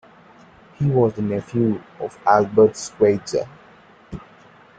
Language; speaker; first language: English; non-native, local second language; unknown